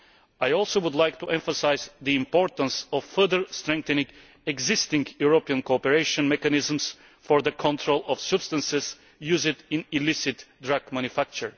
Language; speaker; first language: English; non-native, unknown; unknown